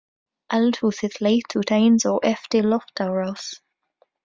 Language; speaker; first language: Icelandic; non-native, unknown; English